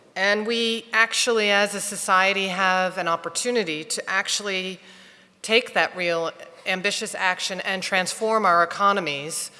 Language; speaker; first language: English; native; English